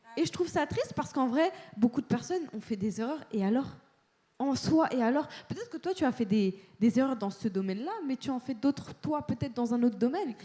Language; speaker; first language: French; native; French